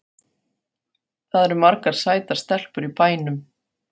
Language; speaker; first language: Icelandic; non-native, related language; Faroese